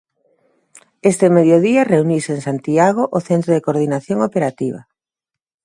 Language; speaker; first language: Galician; native; Galician